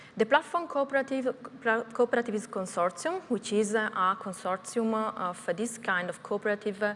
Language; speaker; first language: English; non-native, fluent; Italian